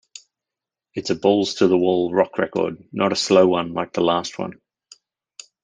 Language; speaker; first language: English; native; English